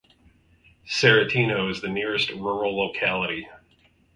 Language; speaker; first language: English; native; English